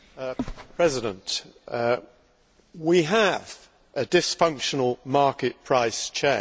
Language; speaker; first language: English; native; English